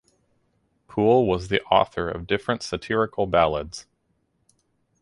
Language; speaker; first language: English; native; English